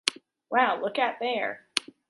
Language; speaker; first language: English; native; English